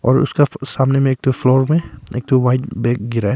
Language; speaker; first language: Hindi; non-native, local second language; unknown